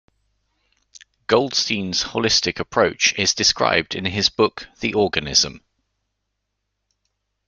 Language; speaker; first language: English; native; English